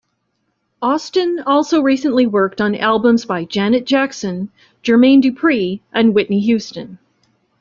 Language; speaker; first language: English; native; English